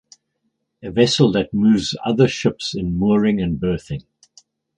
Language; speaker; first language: English; native; English